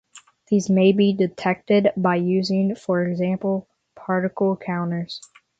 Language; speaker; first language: English; native; English